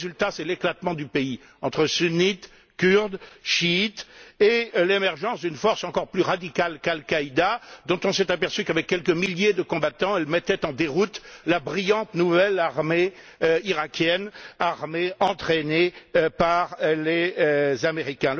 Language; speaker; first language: French; native; French